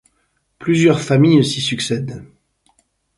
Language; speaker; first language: French; native; French